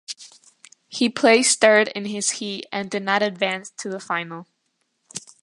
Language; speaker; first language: English; native; English